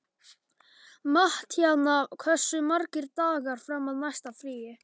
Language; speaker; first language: Icelandic; non-native, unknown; Polish